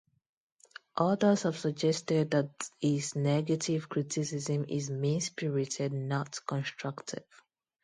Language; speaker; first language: English; non-native, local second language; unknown